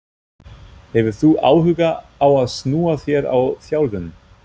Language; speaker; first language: Icelandic; non-native, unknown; German